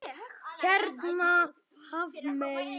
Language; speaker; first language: Icelandic; native; Icelandic